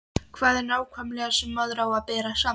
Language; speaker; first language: Icelandic; non-native, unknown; Polish